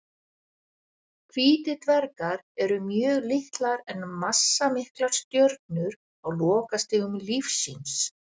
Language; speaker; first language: Icelandic; native; Icelandic